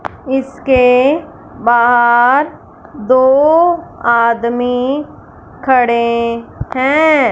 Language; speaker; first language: Hindi; non-native, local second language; Punjabi